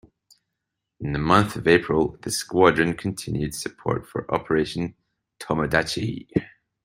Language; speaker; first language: English; native; English